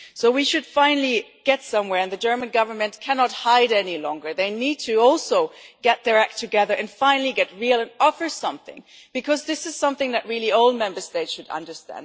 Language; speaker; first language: English; non-native, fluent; German